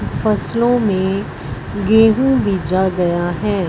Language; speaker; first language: Hindi; non-native, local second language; Punjabi